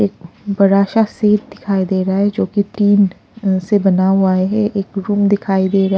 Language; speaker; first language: Hindi; non-native, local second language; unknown